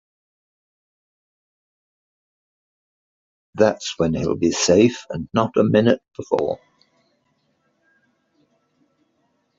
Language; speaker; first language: English; native; English